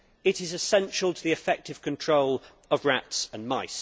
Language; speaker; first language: English; native; English